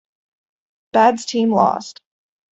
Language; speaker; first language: English; native; English